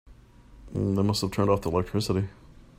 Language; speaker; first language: English; native; English